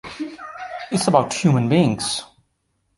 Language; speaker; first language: English; non-native, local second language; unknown